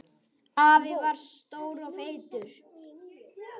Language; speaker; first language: Icelandic; native; Icelandic